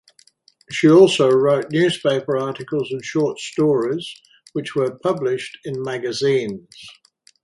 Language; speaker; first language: English; native; English